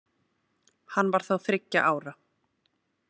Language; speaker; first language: Icelandic; native; Icelandic